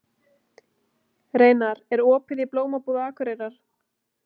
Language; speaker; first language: Icelandic; native; Icelandic